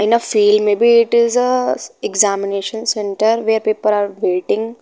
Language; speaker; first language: English; non-native, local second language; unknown